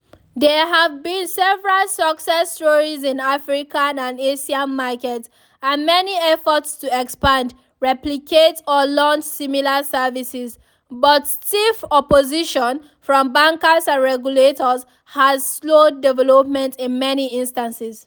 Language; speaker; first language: English; non-native, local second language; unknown